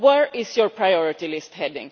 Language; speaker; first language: English; non-native, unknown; Swedish